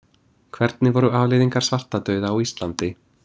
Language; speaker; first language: Icelandic; non-native, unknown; English